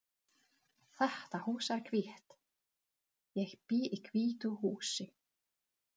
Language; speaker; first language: Icelandic; non-native, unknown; Czech